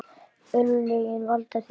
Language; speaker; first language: Icelandic; native; Icelandic